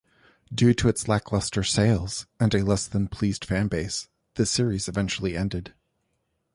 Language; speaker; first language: English; native; English